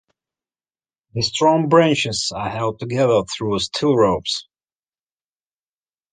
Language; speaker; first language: English; non-native, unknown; Russian